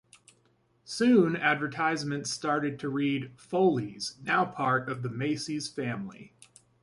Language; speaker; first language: English; native; English